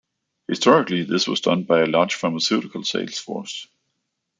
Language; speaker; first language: English; non-native, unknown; Danish